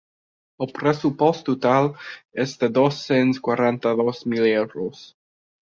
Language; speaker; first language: Catalan; non-native, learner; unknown